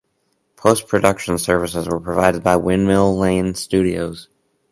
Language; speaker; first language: English; native; English